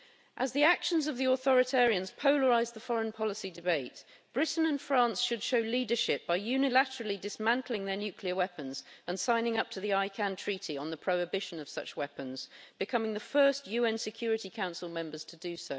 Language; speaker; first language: English; native; English